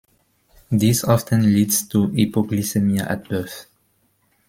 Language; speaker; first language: English; non-native, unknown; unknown